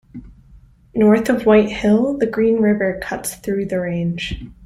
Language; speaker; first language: English; native; English